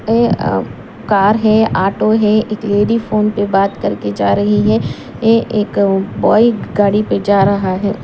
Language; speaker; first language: Hindi; non-native, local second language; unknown